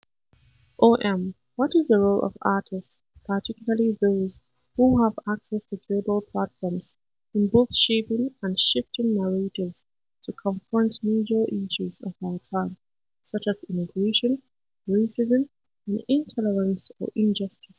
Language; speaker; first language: English; non-native, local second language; Hausa